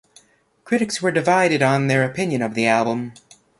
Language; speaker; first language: English; native; English